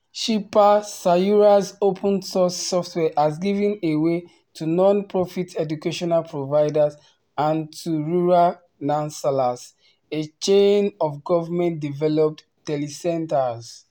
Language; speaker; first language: English; non-native, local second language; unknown